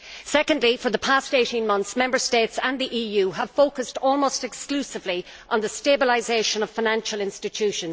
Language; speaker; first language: English; native; English